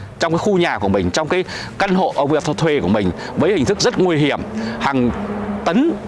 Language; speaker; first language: Vietnamese; native; Vietnamese